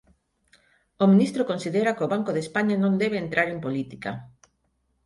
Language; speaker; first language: Galician; non-native, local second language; Spanish